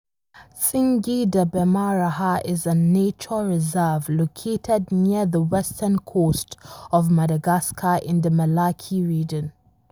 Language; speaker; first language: English; non-native, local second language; Hausa